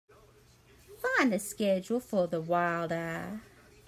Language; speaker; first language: English; native; English